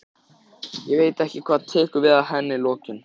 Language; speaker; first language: Icelandic; native; Icelandic